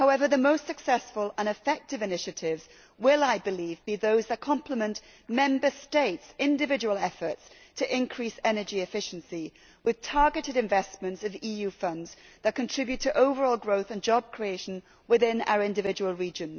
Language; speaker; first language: English; native; English